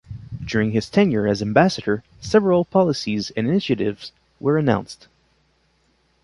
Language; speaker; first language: English; non-native, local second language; French